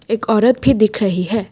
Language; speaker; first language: Hindi; non-native, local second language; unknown